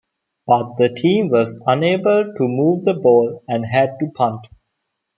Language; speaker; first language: English; non-native, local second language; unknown